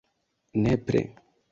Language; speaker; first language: Esperanto; non-native, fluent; Kinyarwanda